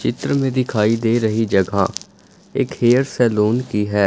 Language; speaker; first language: Hindi; non-native, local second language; Punjabi